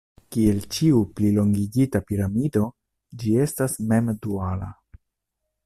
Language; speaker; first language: Esperanto; non-native, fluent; Italian